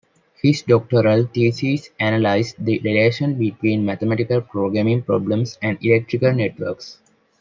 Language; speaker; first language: English; non-native, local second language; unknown